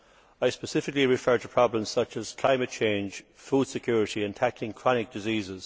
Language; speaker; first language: English; native; English